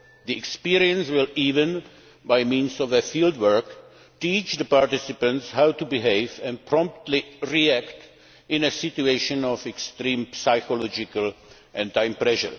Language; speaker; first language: English; non-native, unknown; Czech